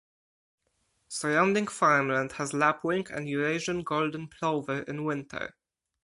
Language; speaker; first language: English; non-native, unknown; Polish